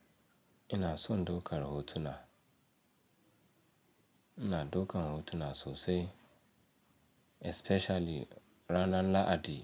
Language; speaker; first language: Hausa; non-native, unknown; Yoruba